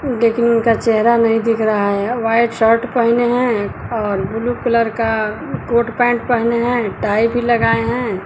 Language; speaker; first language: Hindi; native; Hindi